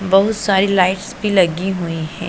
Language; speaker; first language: Hindi; non-native, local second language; Punjabi